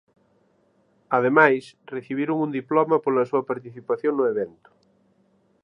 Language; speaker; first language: Galician; native; Galician